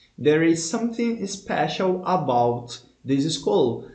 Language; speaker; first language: English; non-native, fluent; Portuguese